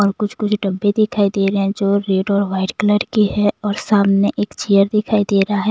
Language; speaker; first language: Hindi; non-native, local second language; Punjabi